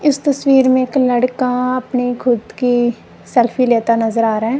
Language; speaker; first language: Hindi; non-native, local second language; Punjabi